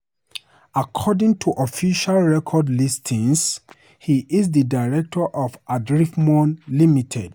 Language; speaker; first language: English; non-native, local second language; Hausa